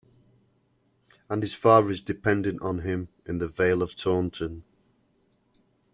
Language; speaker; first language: English; native; English